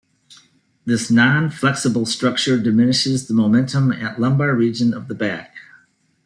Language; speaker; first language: English; native; English